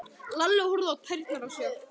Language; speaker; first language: Icelandic; native; Icelandic